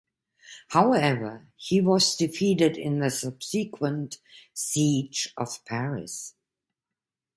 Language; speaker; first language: English; non-native, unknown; German